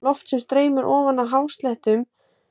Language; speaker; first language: Icelandic; native; Icelandic